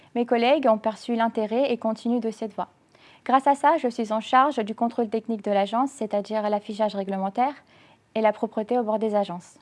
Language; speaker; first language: French; non-native, fluent; Romanian